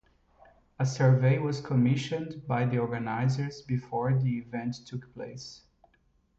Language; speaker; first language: English; non-native, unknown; Portuguese